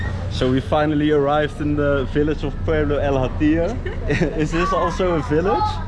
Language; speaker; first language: English; non-native, fluent; Dutch